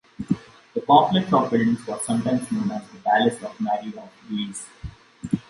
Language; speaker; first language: English; non-native, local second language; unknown